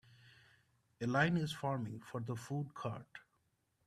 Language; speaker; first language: English; non-native, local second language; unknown